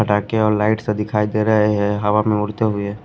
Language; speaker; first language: Hindi; non-native, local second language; Bhojpuri